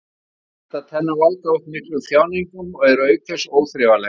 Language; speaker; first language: Icelandic; native; Icelandic